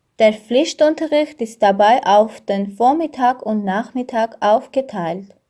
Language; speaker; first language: German; non-native, learner; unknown